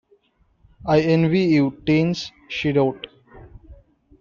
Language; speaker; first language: English; non-native, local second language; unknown